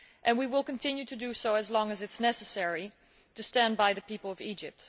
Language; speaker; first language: English; non-native, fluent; Dutch